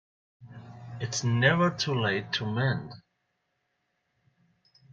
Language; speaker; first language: English; native; English